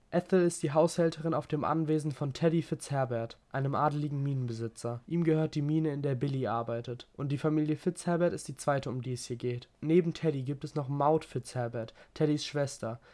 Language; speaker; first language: German; native; German